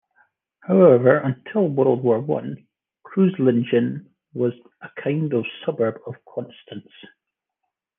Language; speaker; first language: English; native; English